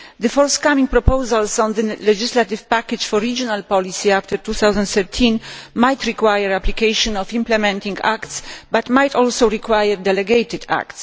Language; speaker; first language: English; non-native, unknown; Polish